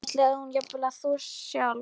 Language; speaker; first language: Icelandic; non-native, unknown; Polish